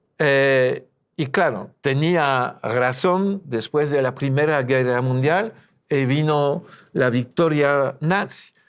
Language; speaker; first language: Spanish; non-native, fluent; French